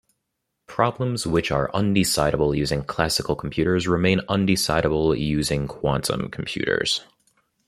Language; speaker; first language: English; native; English